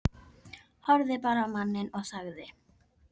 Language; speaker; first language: Icelandic; native; Icelandic